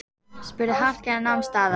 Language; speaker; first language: Icelandic; native; Icelandic